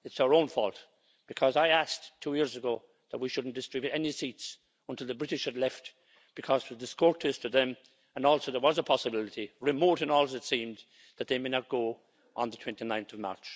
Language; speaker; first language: English; native; English